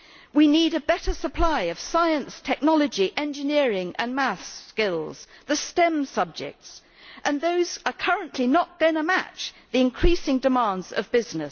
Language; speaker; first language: English; native; English